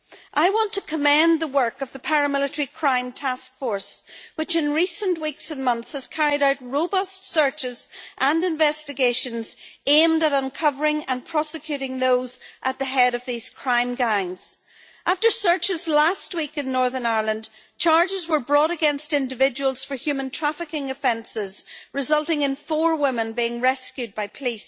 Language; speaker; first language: English; native; English